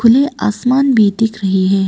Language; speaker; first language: Hindi; non-native, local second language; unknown